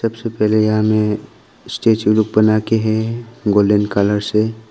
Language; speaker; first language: Hindi; non-native, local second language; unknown